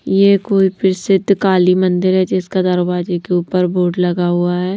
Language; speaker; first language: Hindi; non-native, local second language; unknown